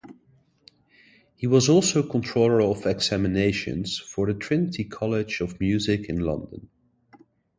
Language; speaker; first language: English; non-native, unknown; Dutch